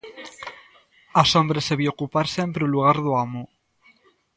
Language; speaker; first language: Galician; native; Galician